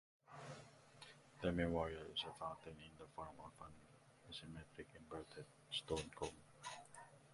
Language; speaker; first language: English; non-native, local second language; Filipino